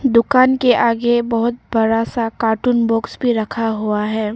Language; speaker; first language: Hindi; non-native, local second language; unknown